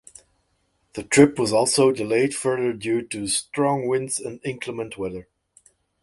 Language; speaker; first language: English; native; English